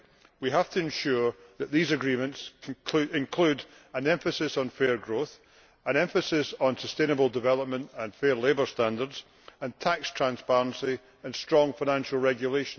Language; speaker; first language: English; native; English